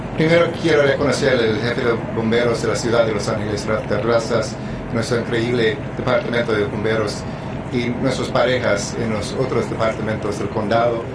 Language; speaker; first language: Spanish; non-native, fluent; English